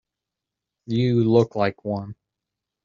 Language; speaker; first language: English; native; English